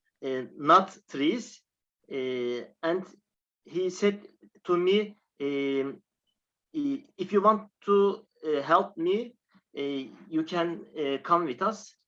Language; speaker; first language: English; non-native, learner; Turkish